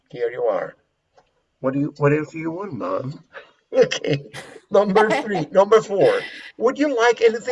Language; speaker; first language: English; non-native, fluent; Spanish